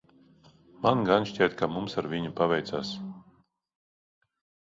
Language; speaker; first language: Latvian; non-native, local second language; Russian